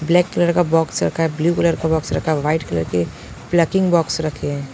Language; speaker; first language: Hindi; non-native, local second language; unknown